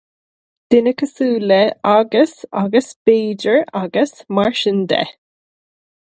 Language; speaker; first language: Irish; non-native, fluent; English